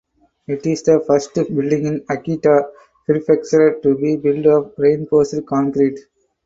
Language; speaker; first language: English; non-native, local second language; Tamil